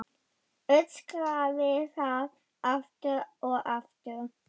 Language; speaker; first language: Icelandic; non-native, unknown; German